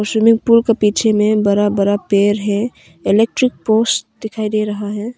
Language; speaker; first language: Hindi; early bilingual, other home language; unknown